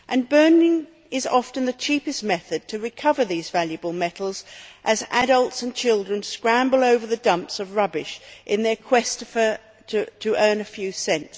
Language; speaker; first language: English; native; English